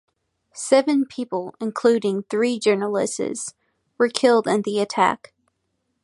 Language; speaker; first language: English; native; English